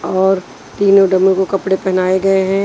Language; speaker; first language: Hindi; non-native, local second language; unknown